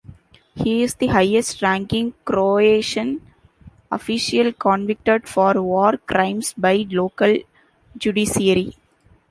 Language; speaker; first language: English; non-native, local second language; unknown